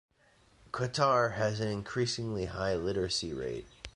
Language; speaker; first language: English; native; English